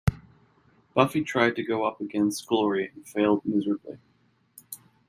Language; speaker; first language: English; native; English